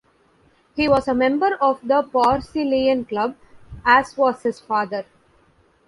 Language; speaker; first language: English; non-native, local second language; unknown